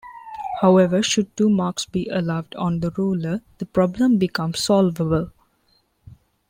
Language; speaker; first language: English; non-native, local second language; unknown